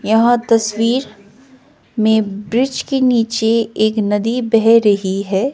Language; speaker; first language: Hindi; non-native, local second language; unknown